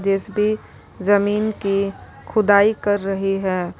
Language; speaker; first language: Hindi; native; Hindi